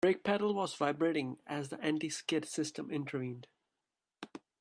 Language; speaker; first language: English; native; English